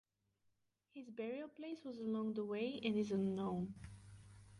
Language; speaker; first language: English; non-native, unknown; Bulgarian